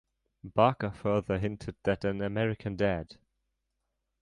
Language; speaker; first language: English; non-native, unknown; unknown